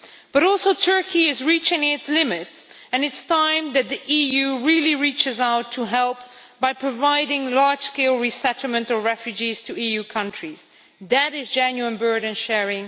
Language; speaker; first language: English; non-native, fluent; Dutch